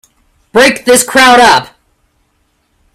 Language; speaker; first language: English; native; English